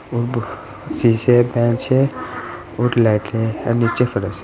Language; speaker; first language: Hindi; native; Hindi